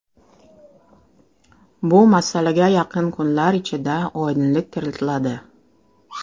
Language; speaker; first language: Uzbek; non-native, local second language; Russian